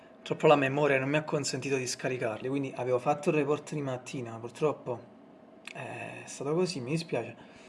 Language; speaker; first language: Italian; native; Italian